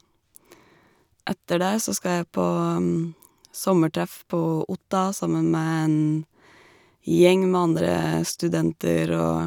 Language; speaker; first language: Norwegian; native; Norwegian